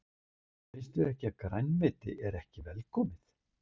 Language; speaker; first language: Icelandic; native; Icelandic